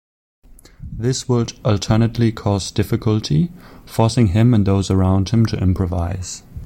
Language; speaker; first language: English; non-native, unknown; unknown